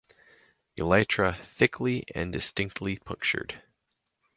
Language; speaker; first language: English; native; English